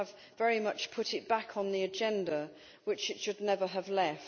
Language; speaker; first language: English; native; English